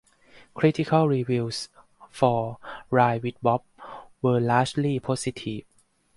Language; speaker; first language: English; non-native, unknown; Thai